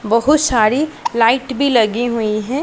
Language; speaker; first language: Hindi; non-native, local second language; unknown